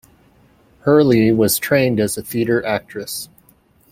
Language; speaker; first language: English; native; English